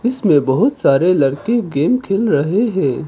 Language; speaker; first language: Hindi; non-native, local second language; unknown